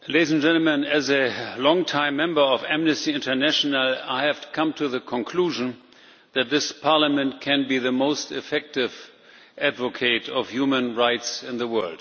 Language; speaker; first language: English; non-native, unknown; German